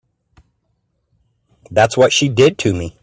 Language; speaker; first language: English; native; English